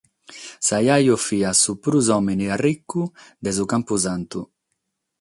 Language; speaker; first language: Sardinian; non-native, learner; Catalan